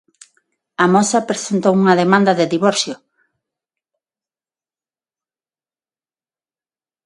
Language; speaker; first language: Galician; non-native, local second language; Spanish